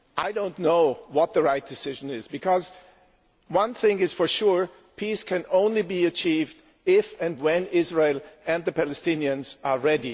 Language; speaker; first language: English; non-native, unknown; German